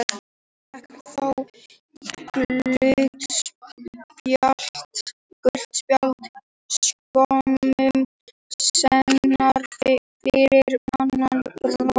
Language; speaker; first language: Icelandic; native; Icelandic